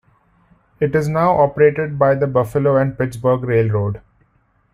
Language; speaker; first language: English; non-native, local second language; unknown